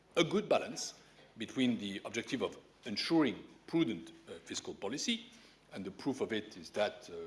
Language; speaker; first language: English; non-native, fluent; French